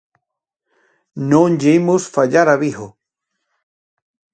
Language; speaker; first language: Galician; native; Galician